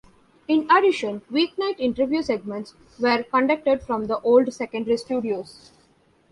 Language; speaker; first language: English; non-native, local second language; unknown